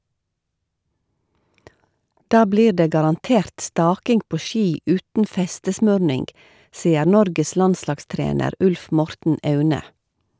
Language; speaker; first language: Norwegian; native; Norwegian